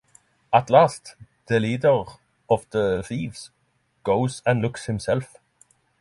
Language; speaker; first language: English; non-native, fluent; Norwegian